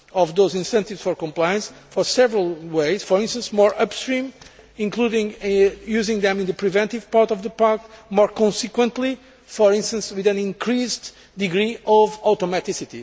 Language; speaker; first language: English; non-native, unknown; Portuguese